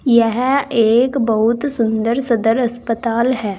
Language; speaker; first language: Hindi; native; Hindi